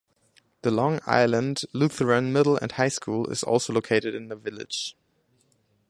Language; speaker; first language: English; non-native, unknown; German